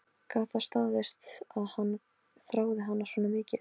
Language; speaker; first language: Icelandic; non-native, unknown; Polish